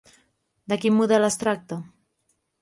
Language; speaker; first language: Catalan; native; Catalan